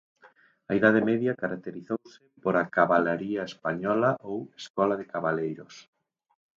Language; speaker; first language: Galician; native; Galician